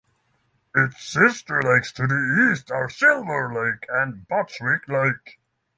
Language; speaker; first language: English; non-native, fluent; Norwegian